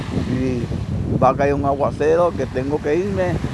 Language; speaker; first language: Spanish; native; Spanish